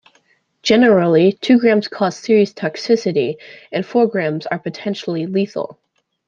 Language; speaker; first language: English; native; English